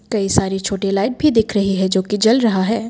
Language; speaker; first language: Hindi; non-native, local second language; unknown